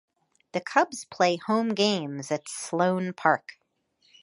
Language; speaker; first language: English; native; English